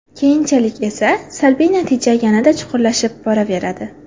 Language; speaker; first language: Uzbek; native; Uzbek